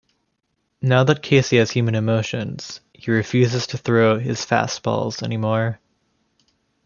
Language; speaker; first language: English; native; English